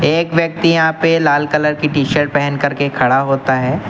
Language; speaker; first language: Hindi; native; Hindi